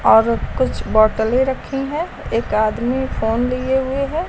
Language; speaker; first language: Hindi; native; Hindi